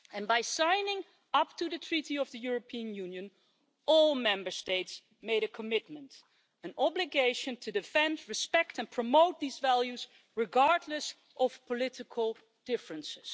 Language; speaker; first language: English; non-native, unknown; Dutch